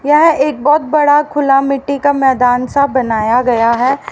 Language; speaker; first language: Hindi; native; Hindi